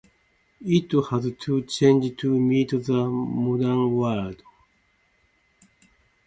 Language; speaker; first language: English; non-native, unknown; Japanese